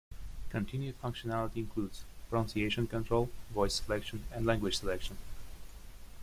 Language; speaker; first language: English; non-native, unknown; Russian